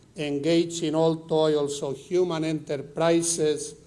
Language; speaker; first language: English; non-native, local second language; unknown